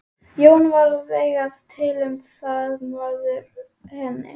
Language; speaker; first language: Icelandic; native; Icelandic